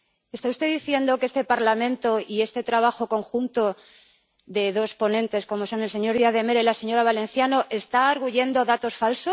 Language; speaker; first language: Spanish; native; Spanish